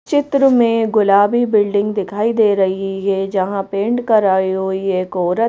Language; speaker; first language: Hindi; native; Hindi